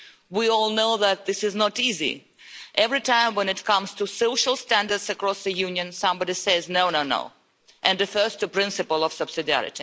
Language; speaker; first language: English; non-native, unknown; Russian